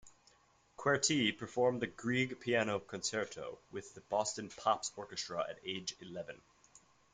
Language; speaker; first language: English; native; English